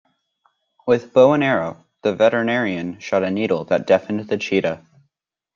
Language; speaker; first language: English; native; English